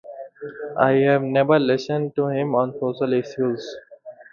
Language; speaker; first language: English; native; English